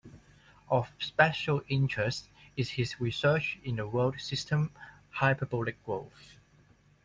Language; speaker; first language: English; non-native, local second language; Cantonese